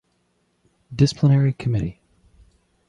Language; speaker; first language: English; native; English